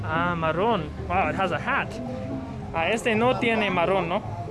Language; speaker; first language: Spanish; non-native, learner; English